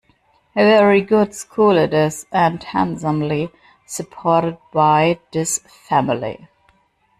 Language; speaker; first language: English; non-native, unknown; German